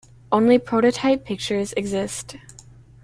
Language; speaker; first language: English; native; English